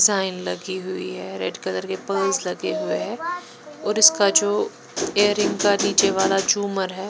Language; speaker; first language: Hindi; non-native, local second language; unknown